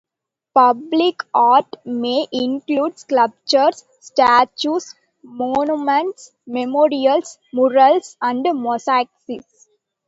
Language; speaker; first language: English; non-native, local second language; Tamil